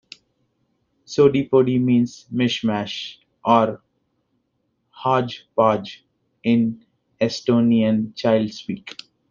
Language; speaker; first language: English; non-native, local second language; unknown